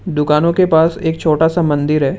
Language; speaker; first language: Hindi; non-native, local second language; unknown